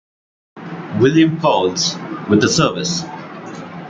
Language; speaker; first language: English; non-native, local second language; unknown